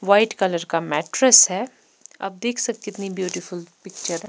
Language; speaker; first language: Hindi; non-native, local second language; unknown